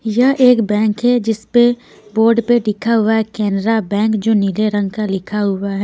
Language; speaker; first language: Hindi; non-native, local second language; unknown